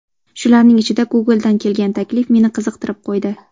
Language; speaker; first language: Uzbek; native; Uzbek